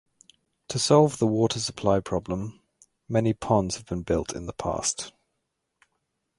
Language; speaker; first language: English; native; English